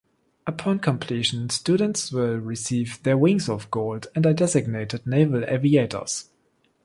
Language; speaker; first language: English; non-native, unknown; German